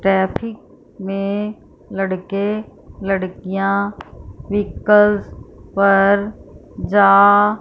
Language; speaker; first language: Hindi; non-native, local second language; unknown